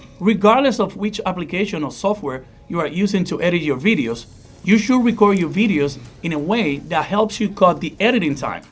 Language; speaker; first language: English; non-native, fluent; Spanish